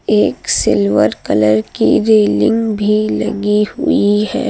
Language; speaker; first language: Hindi; native; Hindi